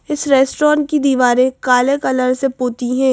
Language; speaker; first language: Hindi; native; Hindi